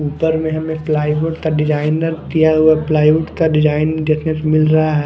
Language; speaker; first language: Hindi; non-native, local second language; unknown